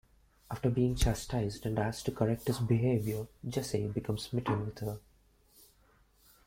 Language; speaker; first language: English; non-native, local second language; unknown